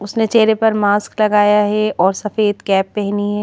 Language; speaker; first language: Hindi; native; Hindi